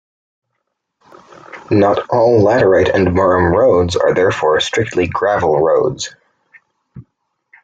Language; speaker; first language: English; native; English